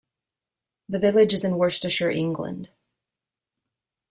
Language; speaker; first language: English; native; English